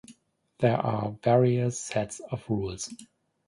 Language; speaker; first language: English; non-native, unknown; German